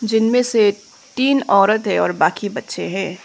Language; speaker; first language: Hindi; non-native, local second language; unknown